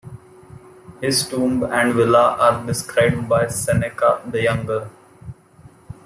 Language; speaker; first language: English; non-native, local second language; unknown